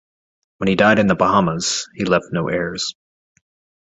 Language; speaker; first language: English; native; English